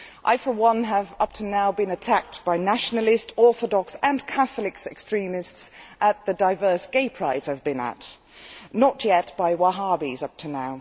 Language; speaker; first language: English; non-native, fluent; Dutch